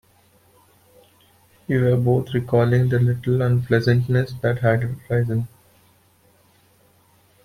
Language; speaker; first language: English; non-native, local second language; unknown